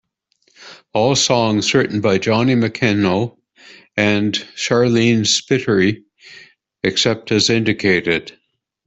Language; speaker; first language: English; native; English